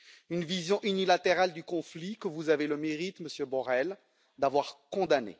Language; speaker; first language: French; native; French